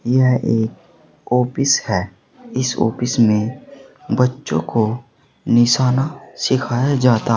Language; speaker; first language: Hindi; native; Hindi